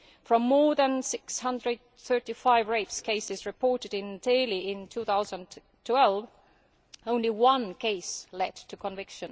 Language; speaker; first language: English; non-native, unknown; Estonian